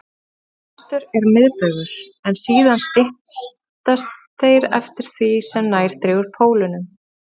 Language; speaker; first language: Icelandic; native; Icelandic